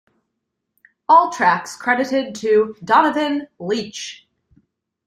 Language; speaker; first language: English; native; English